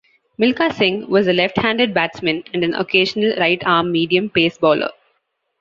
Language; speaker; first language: English; non-native, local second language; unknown